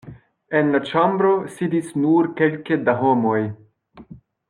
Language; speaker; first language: Esperanto; non-native, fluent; French